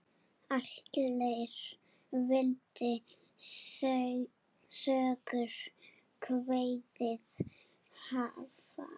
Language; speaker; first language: Icelandic; non-native, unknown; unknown